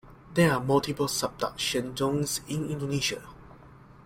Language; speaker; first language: English; non-native, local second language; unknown